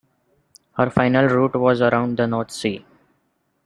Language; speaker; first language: English; non-native, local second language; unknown